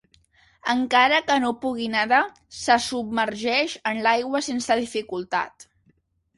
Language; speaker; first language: Catalan; native; Catalan